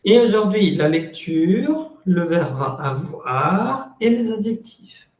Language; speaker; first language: French; non-native, fluent; Spanish